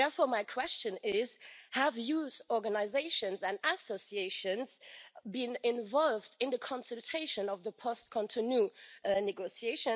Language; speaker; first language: English; non-native, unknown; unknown